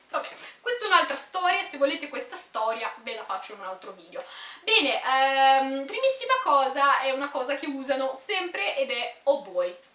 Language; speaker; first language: Italian; non-native, fluent; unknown